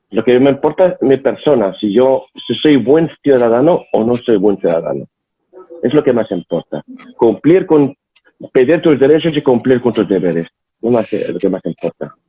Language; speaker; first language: Spanish; non-native, fluent; Arabic